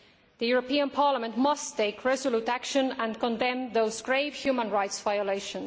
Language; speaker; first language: English; non-native, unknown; Estonian